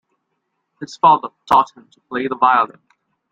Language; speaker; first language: English; native; English